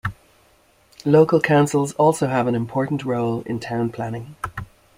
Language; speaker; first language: English; native; English